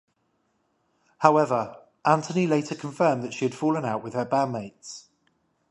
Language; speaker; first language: English; native; English